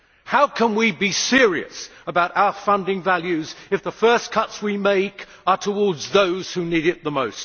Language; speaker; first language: English; native; English